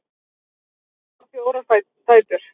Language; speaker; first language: Icelandic; native; Icelandic